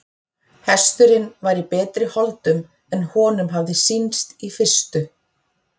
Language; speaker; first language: Icelandic; native; Icelandic